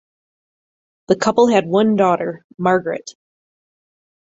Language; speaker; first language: English; native; English